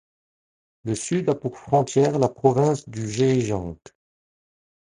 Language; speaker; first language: French; non-native, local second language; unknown